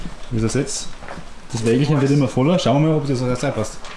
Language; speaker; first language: German; native; German